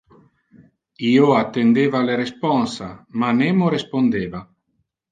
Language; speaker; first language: Interlingua; non-native, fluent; Italian